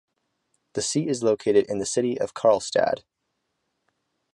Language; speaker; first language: English; native; English